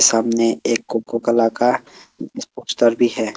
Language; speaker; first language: Hindi; non-native, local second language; Assamese